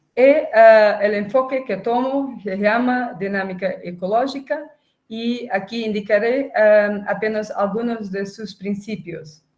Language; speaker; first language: Spanish; non-native, related language; Portuguese